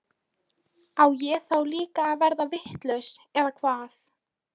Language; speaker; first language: Icelandic; non-native, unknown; Polish